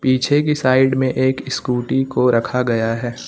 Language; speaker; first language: Hindi; native; Hindi